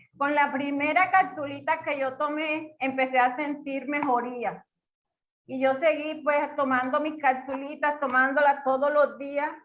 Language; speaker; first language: Spanish; native; Spanish